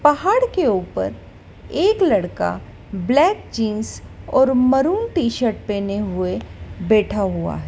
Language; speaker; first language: Hindi; native; Hindi